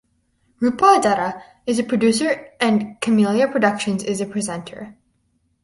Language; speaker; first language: English; native; English